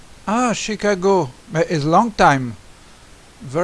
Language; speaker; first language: English; non-native, learner; French